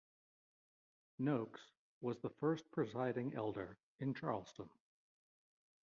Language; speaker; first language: English; native; English